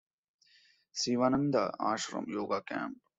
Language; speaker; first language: English; non-native, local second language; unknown